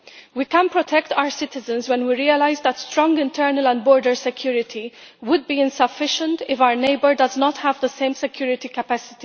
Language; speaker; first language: English; non-native, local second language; Maltese